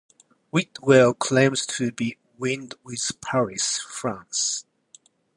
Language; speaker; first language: English; non-native, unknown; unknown